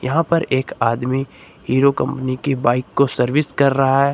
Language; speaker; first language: Hindi; native; Hindi